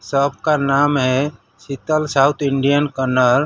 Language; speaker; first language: Hindi; non-native, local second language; Gujarati